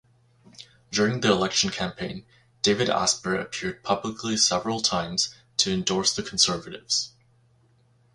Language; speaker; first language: English; native; English